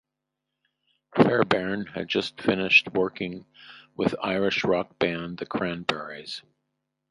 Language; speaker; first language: English; native; English